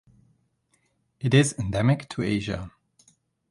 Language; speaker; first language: English; non-native, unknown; German